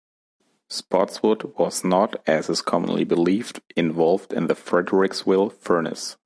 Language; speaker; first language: English; non-native, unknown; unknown